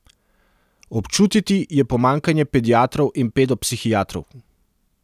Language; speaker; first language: Slovenian; non-native, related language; Serbian